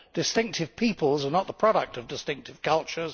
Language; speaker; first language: English; native; English